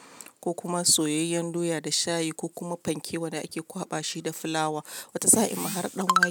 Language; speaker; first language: Hausa; non-native, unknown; Yoruba